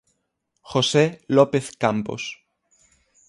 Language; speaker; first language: Galician; native; Galician